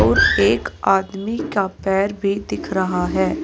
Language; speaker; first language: Hindi; native; Hindi